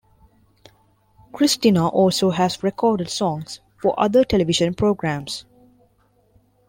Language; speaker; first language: English; non-native, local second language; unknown